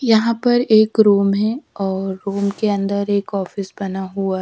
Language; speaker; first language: Hindi; native; Hindi